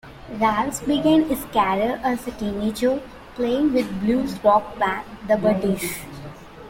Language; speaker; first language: English; non-native, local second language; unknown